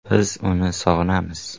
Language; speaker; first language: Uzbek; native; Uzbek